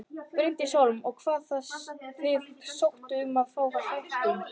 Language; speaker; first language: Icelandic; native; Icelandic